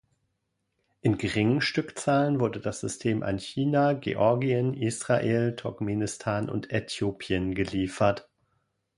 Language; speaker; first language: German; native; German